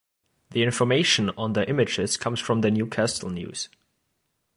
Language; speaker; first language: English; non-native, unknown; German